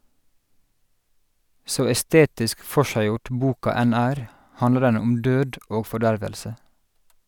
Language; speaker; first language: Norwegian; native; Norwegian